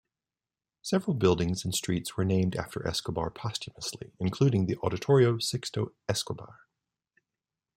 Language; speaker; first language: English; native; English